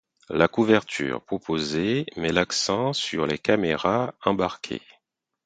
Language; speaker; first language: French; non-native, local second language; Haitian Creole